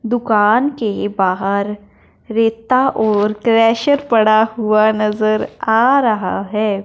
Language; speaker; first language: Hindi; non-native, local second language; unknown